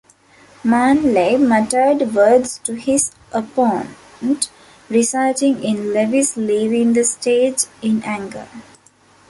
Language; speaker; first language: English; non-native, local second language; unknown